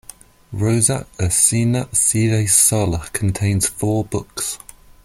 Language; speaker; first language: English; non-native, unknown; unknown